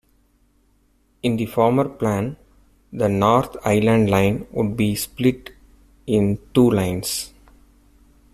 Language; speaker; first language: English; non-native, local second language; Tamil